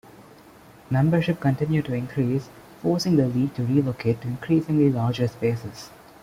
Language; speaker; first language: English; non-native, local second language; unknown